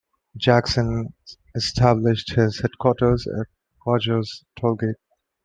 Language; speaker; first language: English; non-native, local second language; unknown